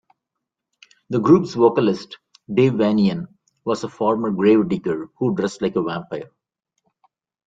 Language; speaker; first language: English; non-native, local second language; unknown